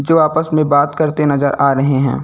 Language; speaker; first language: Hindi; native; Hindi